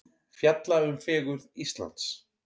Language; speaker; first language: Icelandic; native; Icelandic